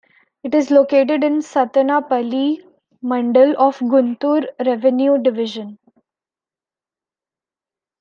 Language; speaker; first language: English; non-native, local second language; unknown